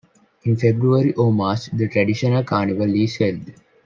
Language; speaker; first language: English; non-native, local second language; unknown